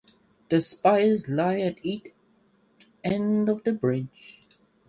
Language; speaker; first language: English; native; English